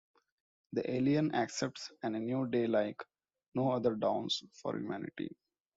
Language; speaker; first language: English; non-native, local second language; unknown